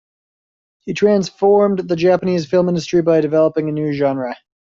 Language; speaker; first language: English; native; English